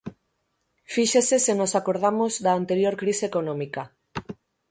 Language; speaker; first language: Galician; native; Galician